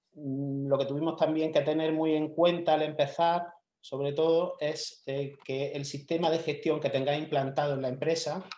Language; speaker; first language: Spanish; native; Spanish